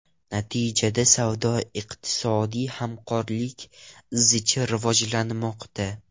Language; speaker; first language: Uzbek; non-native, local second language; Russian